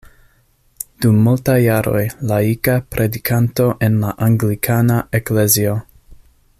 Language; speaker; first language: Esperanto; non-native, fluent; English